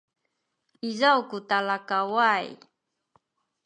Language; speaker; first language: Sakizaya; non-native, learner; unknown